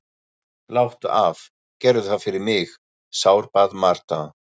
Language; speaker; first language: Icelandic; non-native, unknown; German